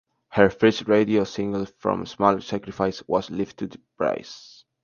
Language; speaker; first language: English; non-native, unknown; Spanish